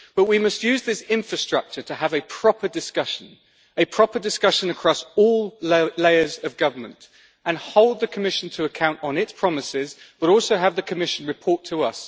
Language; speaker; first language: English; native; English